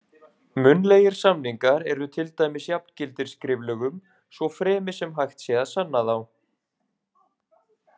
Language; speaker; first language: Icelandic; native; Icelandic